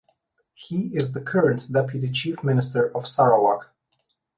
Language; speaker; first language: English; non-native, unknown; Slovenian